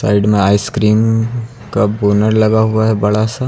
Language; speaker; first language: Hindi; native; Hindi